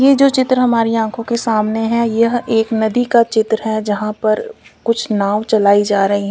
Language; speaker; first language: Hindi; non-native, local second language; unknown